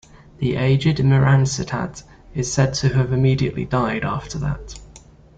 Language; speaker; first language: English; native; English